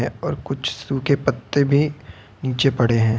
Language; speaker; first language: Hindi; native; Hindi